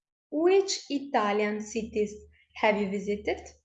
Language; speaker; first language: English; non-native, fluent; Italian